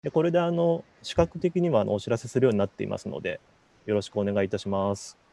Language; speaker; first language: Japanese; native; Japanese